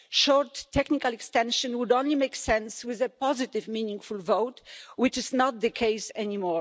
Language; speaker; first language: English; non-native, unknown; Polish